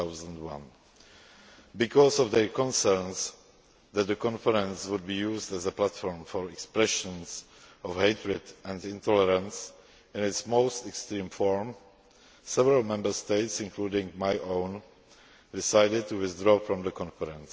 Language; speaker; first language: English; non-native, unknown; Czech